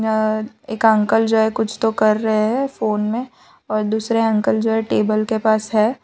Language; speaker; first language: Hindi; non-native, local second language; Gujarati